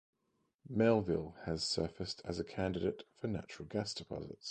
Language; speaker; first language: English; native; English